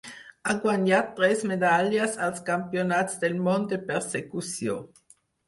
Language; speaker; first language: Catalan; non-native, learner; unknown